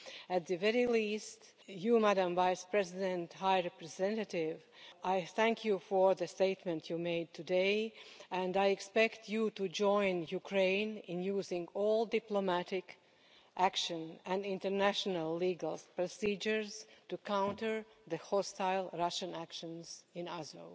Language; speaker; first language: English; non-native, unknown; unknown